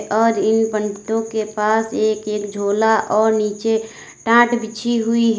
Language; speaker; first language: Hindi; native; Hindi